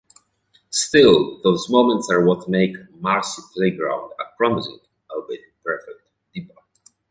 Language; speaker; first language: English; native; English